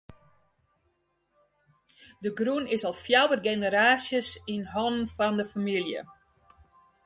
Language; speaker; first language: Western Frisian; native; Western Frisian